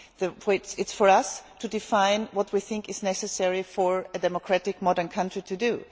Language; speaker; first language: English; non-native, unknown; German